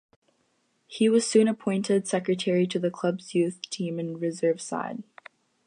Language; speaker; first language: English; native; English